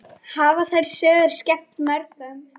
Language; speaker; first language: Icelandic; native; Icelandic